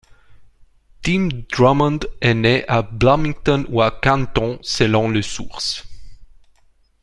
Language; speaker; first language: French; non-native, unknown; Romanian